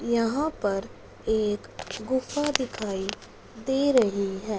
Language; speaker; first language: Hindi; non-native, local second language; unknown